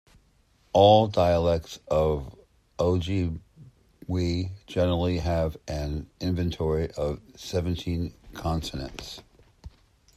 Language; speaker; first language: English; native; English